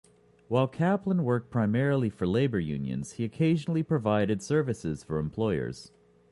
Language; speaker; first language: English; native; English